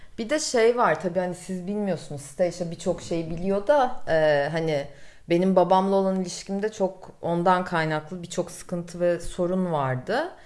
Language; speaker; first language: Turkish; native; Turkish